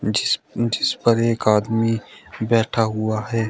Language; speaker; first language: Hindi; native; Hindi